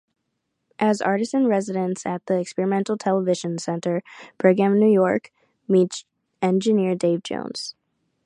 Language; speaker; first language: English; native; English